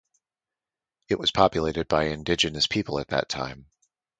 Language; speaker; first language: English; native; English